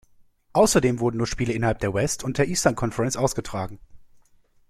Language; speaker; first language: German; native; German